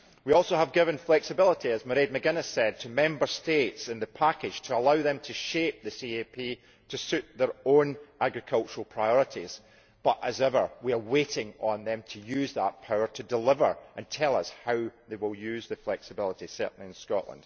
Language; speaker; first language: English; native; English